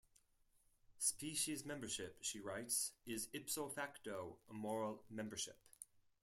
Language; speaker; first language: English; non-native, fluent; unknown